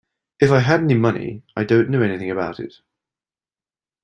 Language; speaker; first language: English; native; English